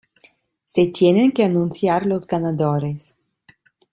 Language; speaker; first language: Spanish; non-native, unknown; Italian